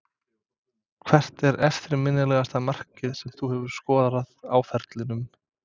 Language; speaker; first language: Icelandic; non-native, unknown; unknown